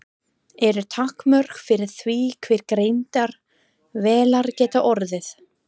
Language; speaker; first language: Icelandic; non-native, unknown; English